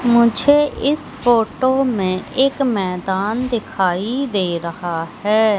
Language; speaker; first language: Hindi; native; Hindi